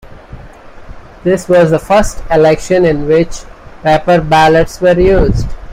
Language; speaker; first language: English; non-native, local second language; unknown